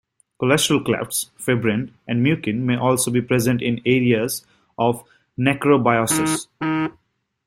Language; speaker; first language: English; native; English